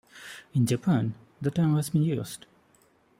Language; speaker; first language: English; non-native, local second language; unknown